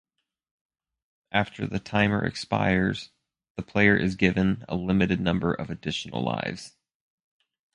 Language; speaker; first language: English; native; English